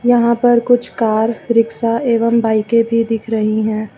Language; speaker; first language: Hindi; native; Hindi